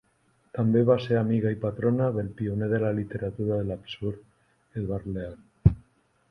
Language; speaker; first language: Catalan; non-native, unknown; Spanish